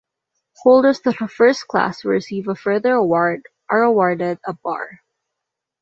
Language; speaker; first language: English; non-native, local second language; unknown